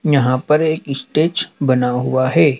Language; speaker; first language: Hindi; native; Hindi